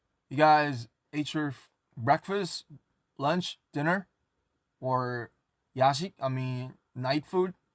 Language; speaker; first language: English; non-native, fluent; Korean